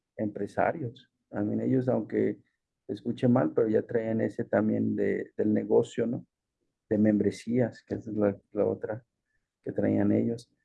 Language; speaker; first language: Spanish; early bilingual, heritage; Spanish